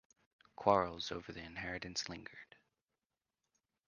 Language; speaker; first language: English; native; English